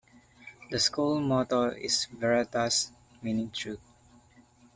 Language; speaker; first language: English; non-native, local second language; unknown